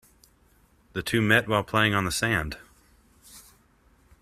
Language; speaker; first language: English; native; English